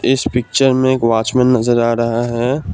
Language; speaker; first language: Hindi; non-native, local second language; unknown